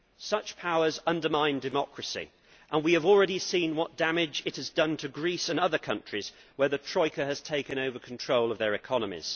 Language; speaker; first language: English; native; English